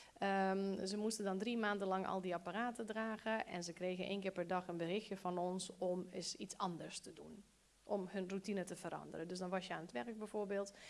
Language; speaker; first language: Dutch; early bilingual, other home language; Bosnian